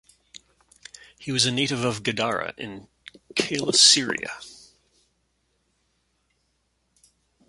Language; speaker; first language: English; native; English